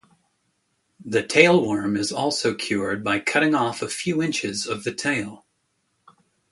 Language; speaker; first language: English; native; English